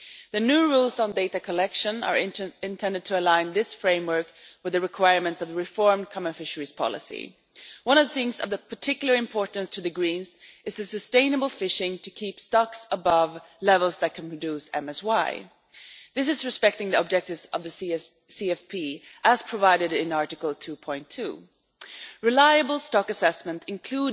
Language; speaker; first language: English; non-native, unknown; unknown